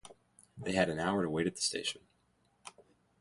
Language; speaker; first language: English; native; English